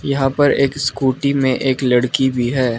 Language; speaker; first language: Hindi; non-native, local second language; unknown